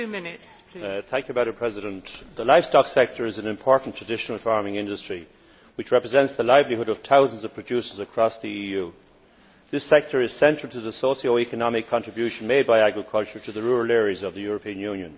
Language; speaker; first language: English; native; English